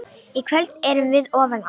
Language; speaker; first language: Icelandic; non-native, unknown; Romanian